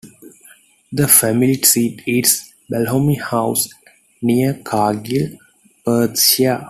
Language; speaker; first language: English; non-native, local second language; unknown